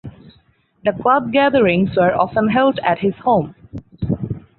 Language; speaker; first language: English; non-native, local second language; Bangla